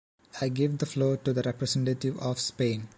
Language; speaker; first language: English; non-native, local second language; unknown